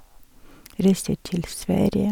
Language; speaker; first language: Norwegian; non-native, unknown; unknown